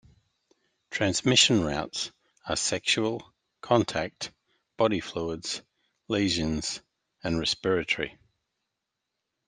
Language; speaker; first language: English; native; English